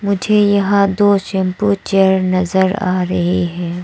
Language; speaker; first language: Hindi; non-native, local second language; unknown